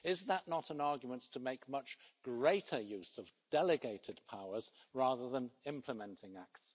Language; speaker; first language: English; native; English